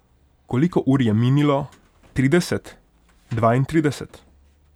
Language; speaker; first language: Slovenian; non-native, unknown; Hungarian